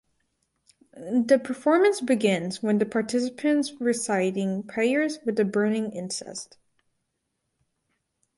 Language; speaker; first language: English; native; English